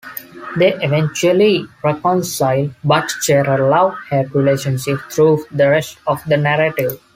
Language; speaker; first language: English; non-native, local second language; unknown